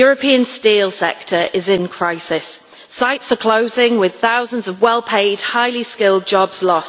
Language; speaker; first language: English; native; English